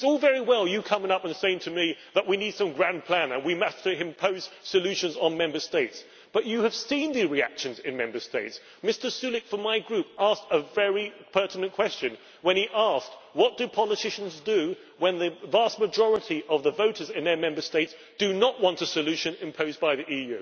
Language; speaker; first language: English; native; English